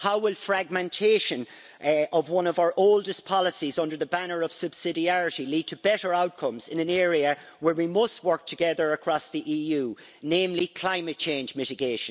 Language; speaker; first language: English; native; English